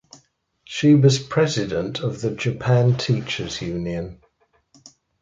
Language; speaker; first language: English; native; English